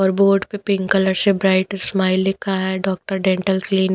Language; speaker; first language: Hindi; non-native, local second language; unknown